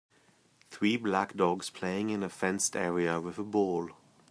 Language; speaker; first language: English; native; English